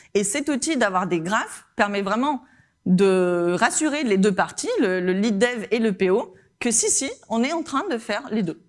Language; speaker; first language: French; non-native, fluent; Spanish